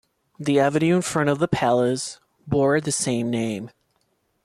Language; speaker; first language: English; non-native, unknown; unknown